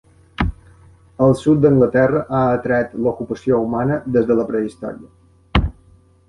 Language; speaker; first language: Catalan; native; Catalan